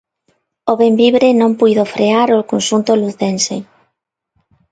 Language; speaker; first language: Galician; non-native, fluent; Spanish